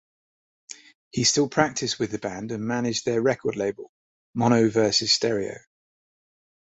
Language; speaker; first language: English; native; English